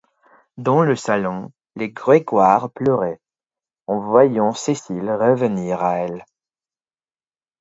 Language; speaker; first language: French; non-native, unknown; English